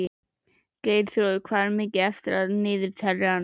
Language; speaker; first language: Icelandic; native; Icelandic